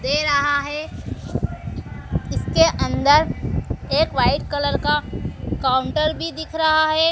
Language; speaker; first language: Hindi; native; Hindi